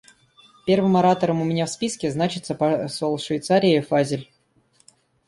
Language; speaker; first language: Russian; native; Russian